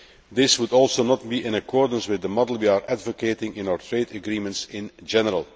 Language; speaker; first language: English; non-native, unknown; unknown